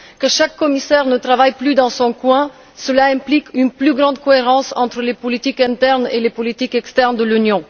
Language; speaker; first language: French; non-native, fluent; Bulgarian